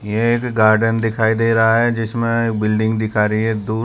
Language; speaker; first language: Hindi; non-native, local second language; Gujarati